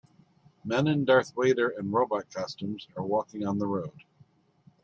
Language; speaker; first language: English; native; English